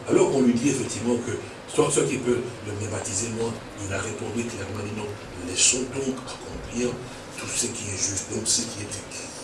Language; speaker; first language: French; non-native, local second language; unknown